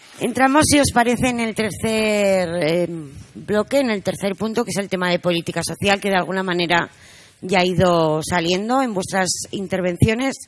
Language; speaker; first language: Spanish; native; Spanish